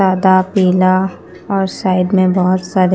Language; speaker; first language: Hindi; non-native, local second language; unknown